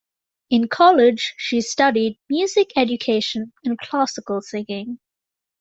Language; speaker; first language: English; native; English